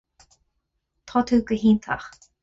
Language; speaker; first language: Irish; non-native, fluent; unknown